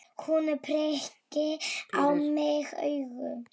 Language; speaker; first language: Icelandic; non-native, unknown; Polish